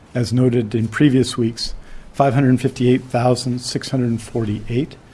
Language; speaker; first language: English; native; English